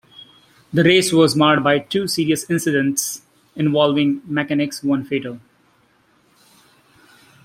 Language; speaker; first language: English; non-native, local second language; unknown